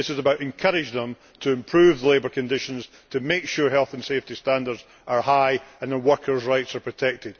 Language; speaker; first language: English; native; English